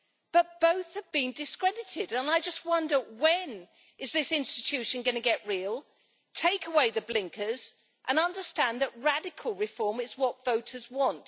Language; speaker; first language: English; native; English